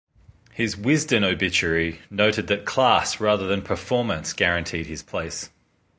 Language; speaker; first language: English; native; English